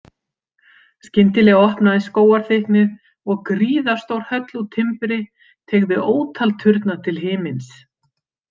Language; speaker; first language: Icelandic; native; Icelandic